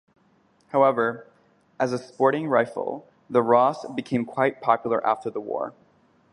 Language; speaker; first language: English; native; English